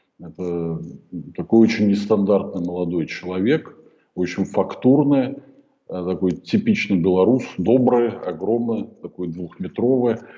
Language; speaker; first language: Russian; native; Russian